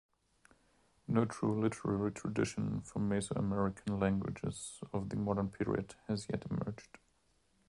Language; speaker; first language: English; non-native, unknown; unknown